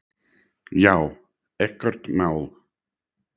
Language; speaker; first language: Icelandic; non-native, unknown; English